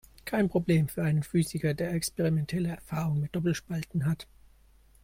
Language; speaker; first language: German; native; German